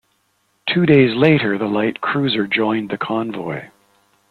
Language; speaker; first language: English; native; English